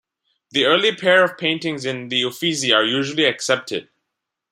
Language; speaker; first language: English; non-native, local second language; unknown